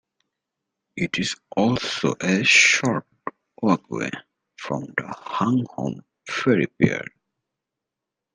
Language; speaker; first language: English; native; English